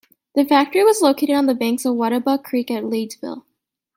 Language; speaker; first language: English; native; English